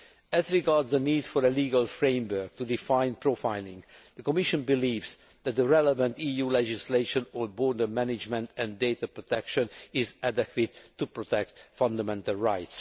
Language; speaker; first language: English; non-native, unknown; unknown